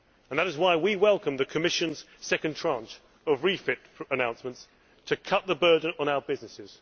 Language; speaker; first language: English; native; English